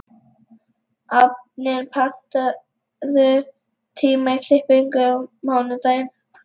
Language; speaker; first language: Icelandic; non-native, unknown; Lithuanian